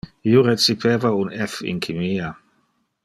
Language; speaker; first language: Interlingua; non-native, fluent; Dutch